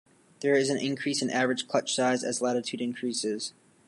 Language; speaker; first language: English; native; English